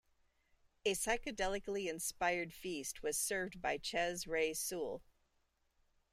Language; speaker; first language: English; native; English